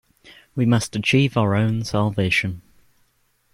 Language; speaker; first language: English; native; English